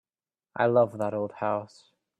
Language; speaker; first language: English; native; English